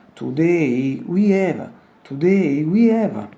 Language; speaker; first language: English; non-native, learner; Italian